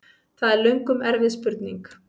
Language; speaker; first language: Icelandic; native; Icelandic